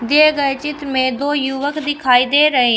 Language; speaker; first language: Hindi; native; Hindi